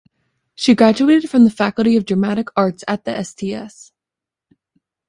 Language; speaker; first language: English; native; English